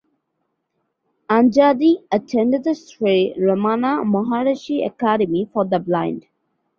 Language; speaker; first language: English; non-native, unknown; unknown